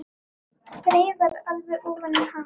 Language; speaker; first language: Icelandic; native; Icelandic